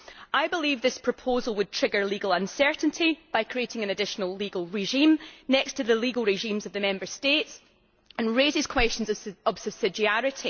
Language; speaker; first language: English; native; English